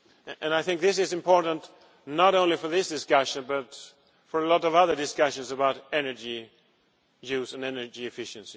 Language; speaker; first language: English; non-native, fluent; Swedish